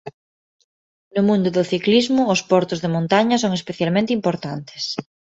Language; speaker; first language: Galician; non-native, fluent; Spanish